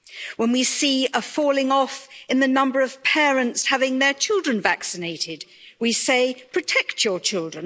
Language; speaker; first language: English; native; English